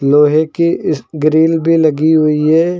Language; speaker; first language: Hindi; native; Hindi